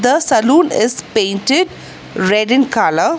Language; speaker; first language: English; non-native, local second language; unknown